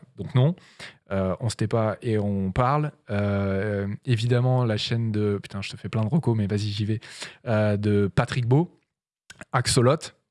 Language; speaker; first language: French; native; French